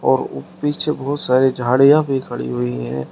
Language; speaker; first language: Hindi; native; Hindi